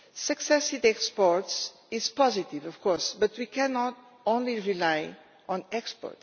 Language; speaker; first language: English; non-native, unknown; Portuguese